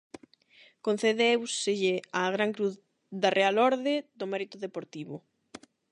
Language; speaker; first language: Galician; non-native, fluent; Spanish